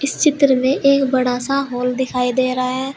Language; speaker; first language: Hindi; native; Hindi